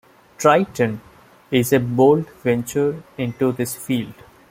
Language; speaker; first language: English; non-native, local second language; Malayalam